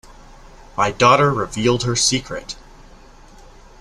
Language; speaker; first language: English; native; English